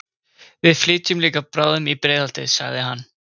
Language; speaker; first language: Icelandic; native; Icelandic